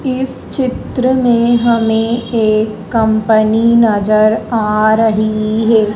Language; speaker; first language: Hindi; native; Hindi